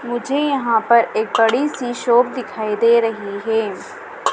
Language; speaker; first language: Hindi; native; Hindi